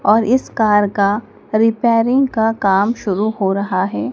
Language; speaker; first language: Hindi; native; Hindi